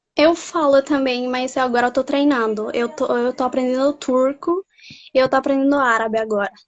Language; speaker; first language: Portuguese; non-native, fluent; Spanish